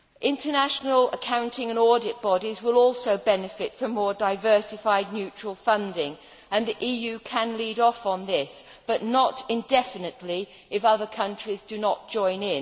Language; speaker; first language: English; native; English